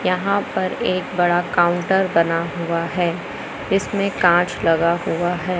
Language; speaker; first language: Hindi; native; Hindi